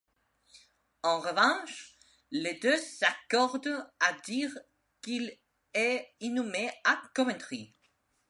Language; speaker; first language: French; non-native, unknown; Spanish